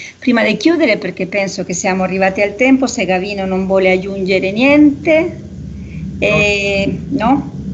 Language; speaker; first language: Italian; non-native, related language; Spanish